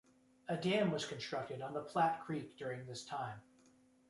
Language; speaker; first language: English; native; English